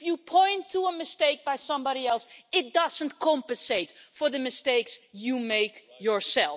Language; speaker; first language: English; non-native, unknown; Dutch